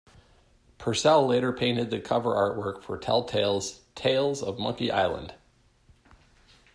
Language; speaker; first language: English; native; English